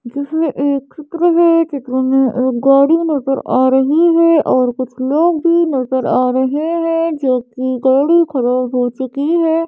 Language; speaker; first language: Hindi; native; Hindi